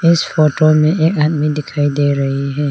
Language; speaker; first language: Hindi; non-native, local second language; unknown